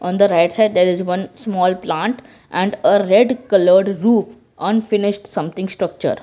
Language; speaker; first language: English; non-native, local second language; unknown